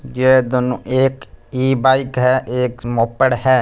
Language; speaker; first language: Hindi; non-native, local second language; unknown